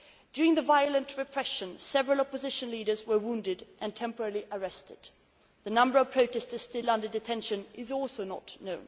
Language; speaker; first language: English; non-native, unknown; Swedish